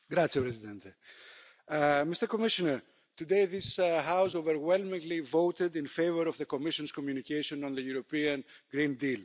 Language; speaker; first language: English; non-native, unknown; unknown